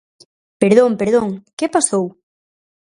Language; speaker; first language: Galician; native; Galician